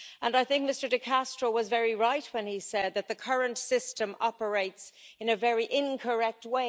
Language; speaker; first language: English; native; English